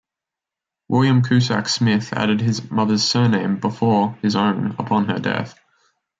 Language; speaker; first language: English; native; English